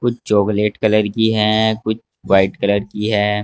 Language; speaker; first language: Hindi; native; Hindi